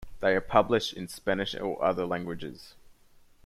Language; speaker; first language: English; native; English